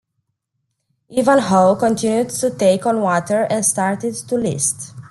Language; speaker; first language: English; non-native, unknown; Romanian